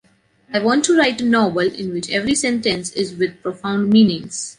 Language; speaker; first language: English; non-native, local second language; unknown